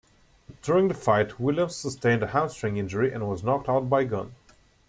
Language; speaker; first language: English; native; English